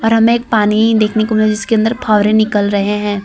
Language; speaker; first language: Hindi; non-native, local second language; Gujarati